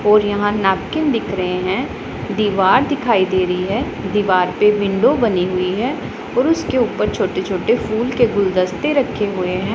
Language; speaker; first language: Hindi; non-native, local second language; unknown